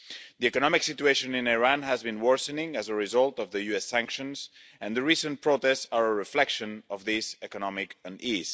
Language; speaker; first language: English; non-native, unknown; Spanish